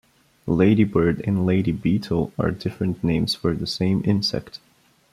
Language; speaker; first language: English; non-native, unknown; Bulgarian